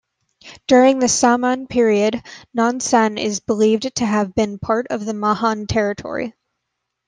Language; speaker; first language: English; native; English